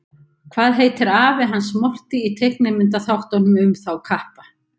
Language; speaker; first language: Icelandic; native; Icelandic